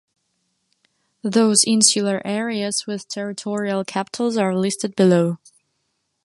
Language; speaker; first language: English; non-native, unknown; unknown